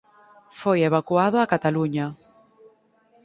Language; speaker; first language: Galician; native; Galician